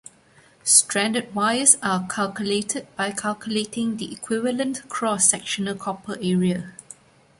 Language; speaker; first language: English; non-native, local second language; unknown